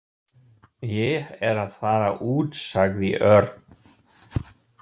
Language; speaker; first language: Icelandic; non-native, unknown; German